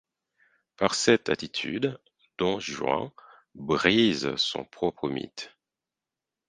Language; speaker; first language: French; non-native, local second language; Haitian Creole